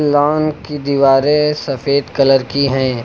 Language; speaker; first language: Hindi; native; Hindi